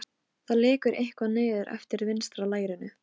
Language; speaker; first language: Icelandic; non-native, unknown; Polish